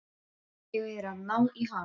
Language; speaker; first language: Icelandic; non-native, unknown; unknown